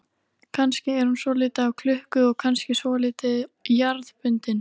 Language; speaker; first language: Icelandic; native; Icelandic